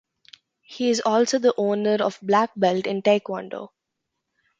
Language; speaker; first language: English; non-native, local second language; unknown